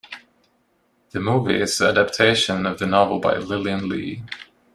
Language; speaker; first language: English; non-native, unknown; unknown